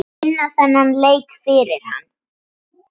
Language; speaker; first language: Icelandic; native; Icelandic